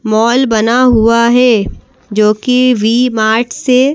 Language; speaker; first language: Hindi; native; Hindi